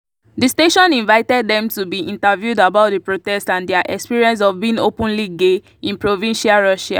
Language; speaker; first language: English; non-native, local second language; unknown